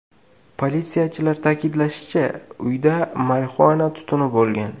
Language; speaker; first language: Uzbek; native; Uzbek